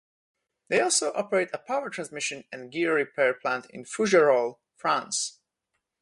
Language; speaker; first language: English; non-native, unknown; Polish